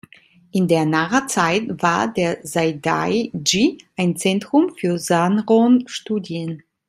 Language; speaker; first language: German; non-native, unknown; Italian